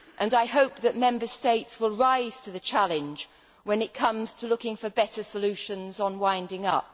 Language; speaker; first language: English; native; English